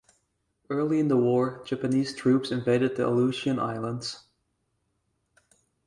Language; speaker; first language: English; non-native, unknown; Dutch